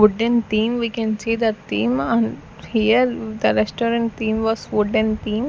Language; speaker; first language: English; non-native, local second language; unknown